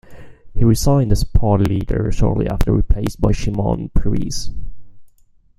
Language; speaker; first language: English; native; English